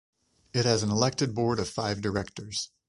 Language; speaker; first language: English; native; English